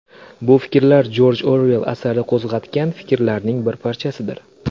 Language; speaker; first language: Uzbek; native; Uzbek